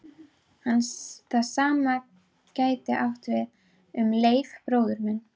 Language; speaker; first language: Icelandic; native; Icelandic